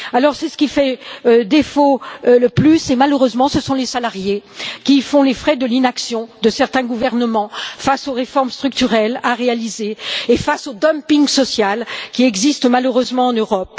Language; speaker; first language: French; native; French